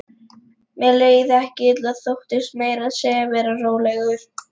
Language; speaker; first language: Icelandic; non-native, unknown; Lithuanian